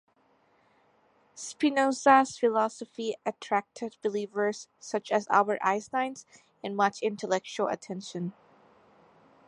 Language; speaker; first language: English; native; English